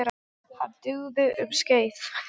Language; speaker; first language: Icelandic; non-native, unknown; English